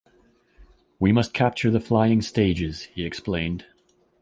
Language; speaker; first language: English; native; English